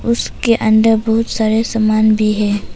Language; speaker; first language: Hindi; non-native, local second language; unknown